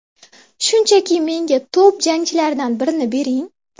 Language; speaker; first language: Uzbek; native; Uzbek